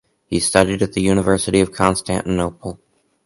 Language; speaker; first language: English; native; English